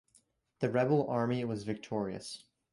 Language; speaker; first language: English; native; English